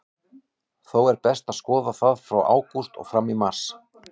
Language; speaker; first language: Icelandic; native; Icelandic